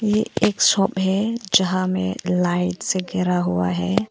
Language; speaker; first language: Hindi; early bilingual, other home language; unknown